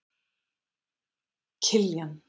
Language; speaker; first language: Icelandic; native; Icelandic